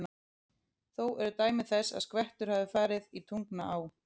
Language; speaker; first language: Icelandic; native; Icelandic